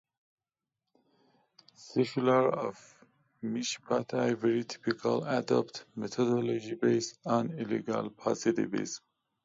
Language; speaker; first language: English; native; English